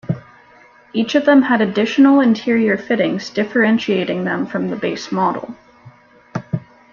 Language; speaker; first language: English; native; English